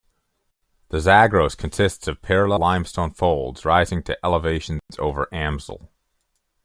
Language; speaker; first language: English; native; English